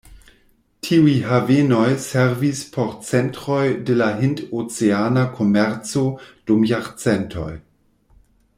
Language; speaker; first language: Esperanto; non-native, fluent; German